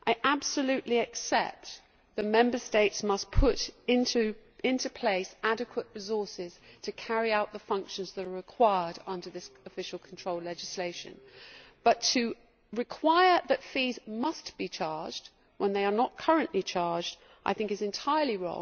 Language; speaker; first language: English; native; English